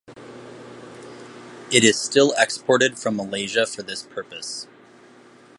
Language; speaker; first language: English; native; English